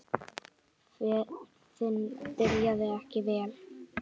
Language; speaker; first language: Icelandic; native; Icelandic